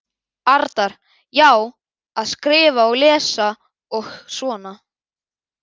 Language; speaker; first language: Icelandic; native; Icelandic